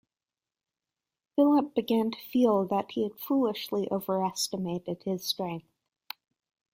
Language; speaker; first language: English; native; English